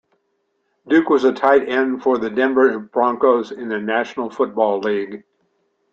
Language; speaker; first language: English; native; English